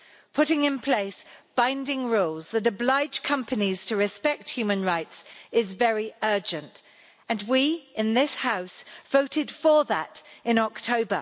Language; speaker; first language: English; native; English